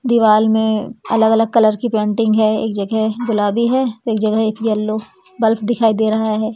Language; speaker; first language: Hindi; native; Hindi